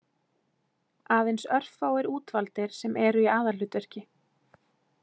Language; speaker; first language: Icelandic; native; Icelandic